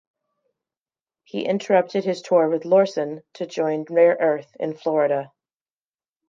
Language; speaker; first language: English; native; English